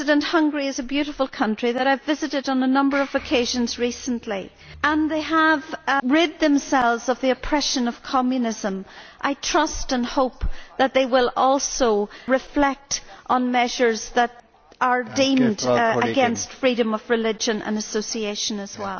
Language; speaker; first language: English; native; English